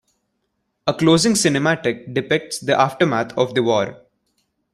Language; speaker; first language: English; non-native, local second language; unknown